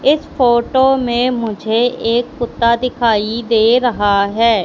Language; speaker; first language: Hindi; native; Hindi